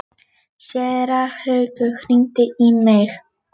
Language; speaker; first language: Icelandic; non-native, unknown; Polish